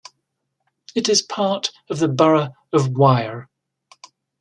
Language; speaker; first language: English; native; English